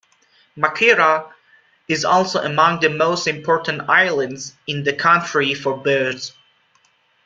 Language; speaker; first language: English; non-native, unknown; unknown